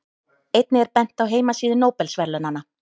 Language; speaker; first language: Icelandic; native; Icelandic